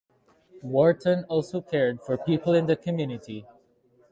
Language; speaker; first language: English; non-native, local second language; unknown